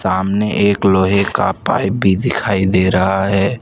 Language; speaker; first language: Hindi; non-native, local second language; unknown